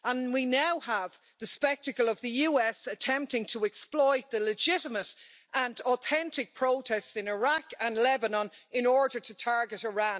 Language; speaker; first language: English; native; English